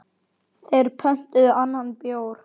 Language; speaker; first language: Icelandic; native; Icelandic